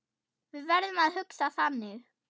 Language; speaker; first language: Icelandic; non-native, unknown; German